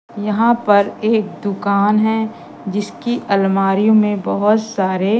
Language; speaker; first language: Hindi; native; Hindi